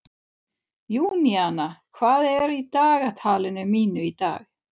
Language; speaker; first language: Icelandic; non-native, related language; Swedish